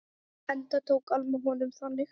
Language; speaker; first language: Icelandic; non-native, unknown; English